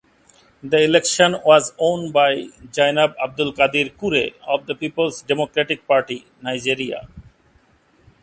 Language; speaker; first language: English; non-native, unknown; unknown